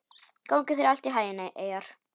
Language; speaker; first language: Icelandic; non-native, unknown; Polish